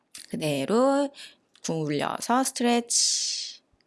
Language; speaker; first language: Korean; native; Korean